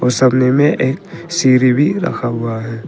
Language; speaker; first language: Hindi; early bilingual, other home language; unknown